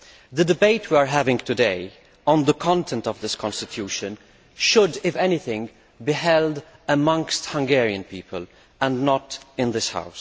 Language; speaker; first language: English; non-native, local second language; Maltese